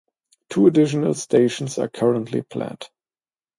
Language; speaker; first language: English; non-native, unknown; German